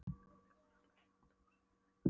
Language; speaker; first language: Icelandic; non-native, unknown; Polish